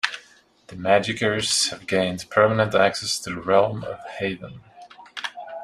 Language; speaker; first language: English; non-native, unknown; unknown